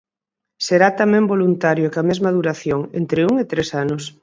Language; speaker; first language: Galician; native; Galician